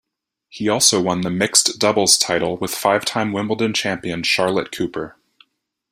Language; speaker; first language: English; native; English